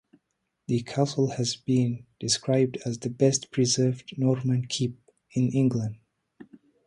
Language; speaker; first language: English; non-native, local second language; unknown